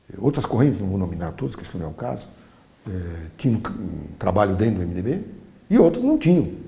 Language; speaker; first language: Portuguese; early bilingual, other home language; Polish